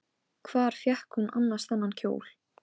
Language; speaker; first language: Icelandic; non-native, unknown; Polish